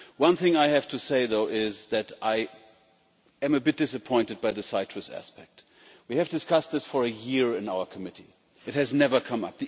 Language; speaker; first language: English; non-native, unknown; German